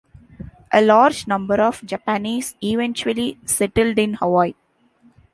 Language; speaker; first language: English; non-native, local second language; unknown